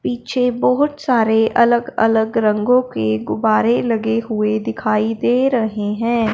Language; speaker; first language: Hindi; non-native, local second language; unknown